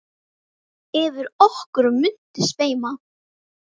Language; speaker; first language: Icelandic; native; Icelandic